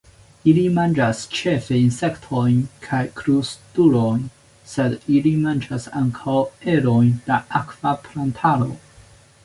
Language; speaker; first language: Esperanto; non-native, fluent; Chinese